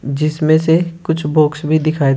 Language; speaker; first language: Hindi; native; Hindi